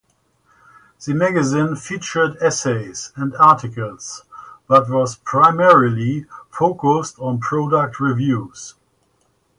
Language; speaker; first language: English; native; English